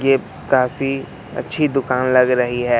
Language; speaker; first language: Hindi; native; Hindi